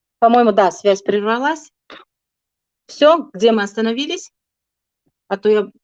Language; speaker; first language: Russian; non-native, local second language; Tajik